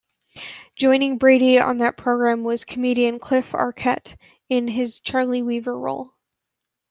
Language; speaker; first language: English; native; English